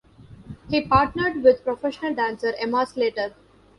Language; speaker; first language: English; non-native, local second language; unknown